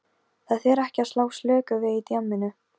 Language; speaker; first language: Icelandic; non-native, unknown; Polish